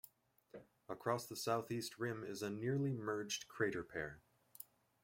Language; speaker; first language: English; native; English